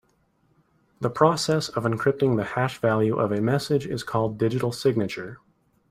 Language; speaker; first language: English; native; English